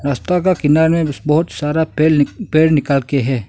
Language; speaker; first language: Hindi; non-native, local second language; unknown